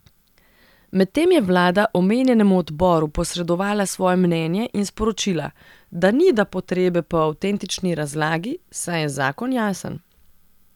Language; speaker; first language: Slovenian; non-native, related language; Serbian